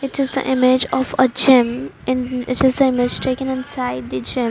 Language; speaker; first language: English; non-native, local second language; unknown